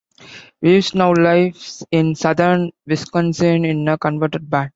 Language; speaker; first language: English; non-native, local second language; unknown